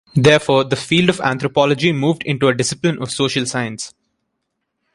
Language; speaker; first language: English; non-native, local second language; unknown